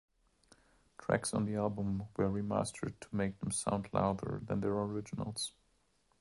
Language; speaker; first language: English; non-native, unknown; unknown